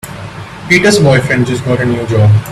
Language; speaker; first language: English; non-native, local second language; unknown